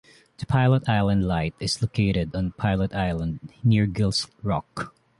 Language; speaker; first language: English; non-native, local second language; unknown